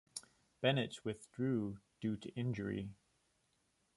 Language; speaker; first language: English; native; English